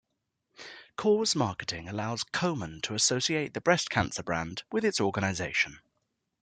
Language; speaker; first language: English; native; English